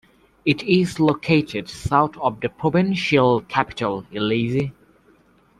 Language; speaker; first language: English; native; English